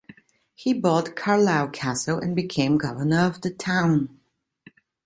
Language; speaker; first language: English; non-native, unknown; Italian